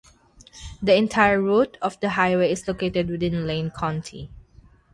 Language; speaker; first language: English; non-native, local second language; Filipino